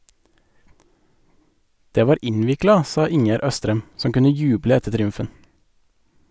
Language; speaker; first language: Norwegian; native; Norwegian